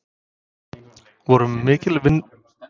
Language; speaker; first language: Icelandic; non-native, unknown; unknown